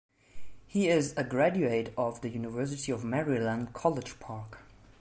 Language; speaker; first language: English; non-native, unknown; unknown